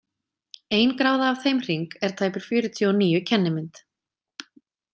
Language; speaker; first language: Icelandic; native; Icelandic